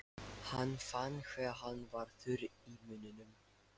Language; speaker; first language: Icelandic; non-native, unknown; Lithuanian